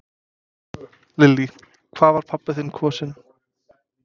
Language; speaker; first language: Icelandic; non-native, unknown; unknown